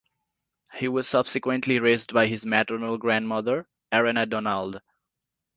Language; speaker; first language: English; non-native, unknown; Nepali